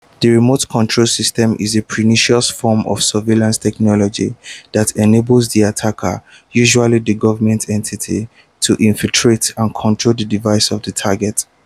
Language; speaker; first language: English; non-native, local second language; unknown